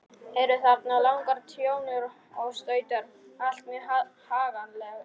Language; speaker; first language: Icelandic; non-native, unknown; Polish